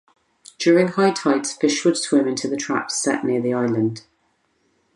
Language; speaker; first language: English; native; English